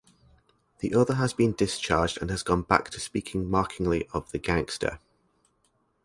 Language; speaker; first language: English; native; English